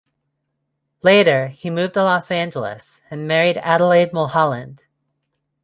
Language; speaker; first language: English; non-native, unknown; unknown